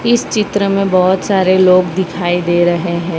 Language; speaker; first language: Hindi; non-native, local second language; Gujarati